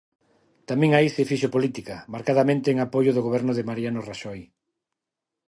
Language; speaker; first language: Galician; non-native, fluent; Spanish